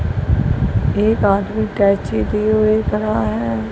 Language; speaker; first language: Hindi; non-native, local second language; Punjabi